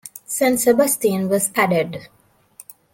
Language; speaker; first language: English; non-native, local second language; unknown